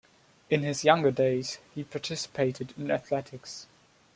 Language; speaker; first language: English; non-native, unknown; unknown